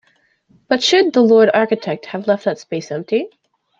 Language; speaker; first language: English; native; English